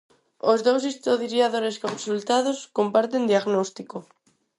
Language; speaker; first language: Galician; non-native, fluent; Spanish